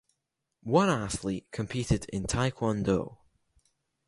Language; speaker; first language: English; native; English